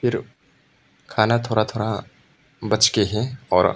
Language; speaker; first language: Hindi; non-native, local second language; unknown